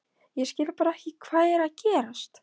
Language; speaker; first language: Icelandic; non-native, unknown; Polish